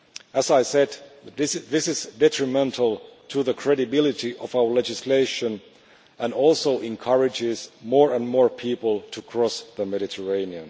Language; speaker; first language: English; non-native, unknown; Finnish